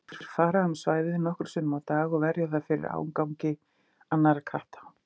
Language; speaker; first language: Icelandic; native; Icelandic